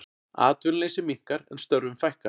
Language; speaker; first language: Icelandic; native; Icelandic